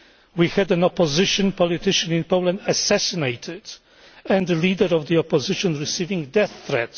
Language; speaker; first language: English; non-native, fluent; Polish